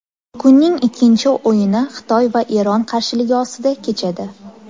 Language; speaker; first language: Uzbek; native; Uzbek